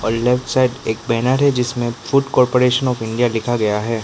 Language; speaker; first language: Hindi; non-native, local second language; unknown